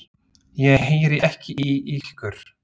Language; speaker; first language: Icelandic; non-native, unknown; Slovak